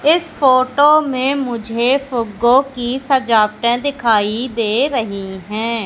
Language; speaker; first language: Hindi; native; Hindi